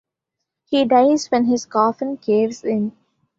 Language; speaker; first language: English; non-native, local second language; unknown